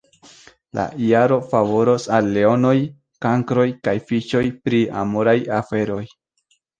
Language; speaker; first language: Esperanto; non-native, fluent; Spanish